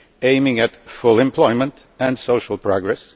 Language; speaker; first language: English; non-native, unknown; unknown